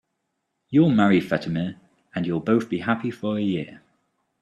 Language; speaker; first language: English; native; English